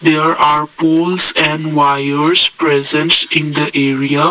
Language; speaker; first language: English; non-native, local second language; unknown